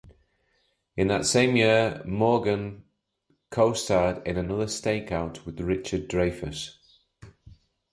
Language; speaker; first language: English; native; English